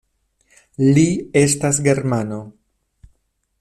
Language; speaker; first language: Esperanto; non-native, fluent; Spanish